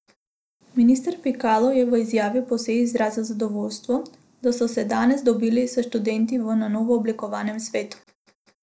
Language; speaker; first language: Slovenian; non-native, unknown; Macedonian